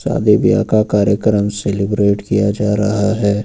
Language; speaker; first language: Hindi; native; Hindi